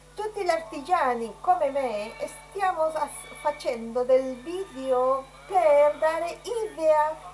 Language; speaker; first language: Italian; non-native, related language; Spanish